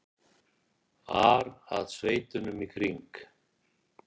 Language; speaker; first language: Icelandic; native; Icelandic